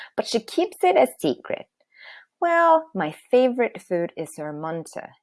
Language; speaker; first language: English; non-native, fluent; Turkish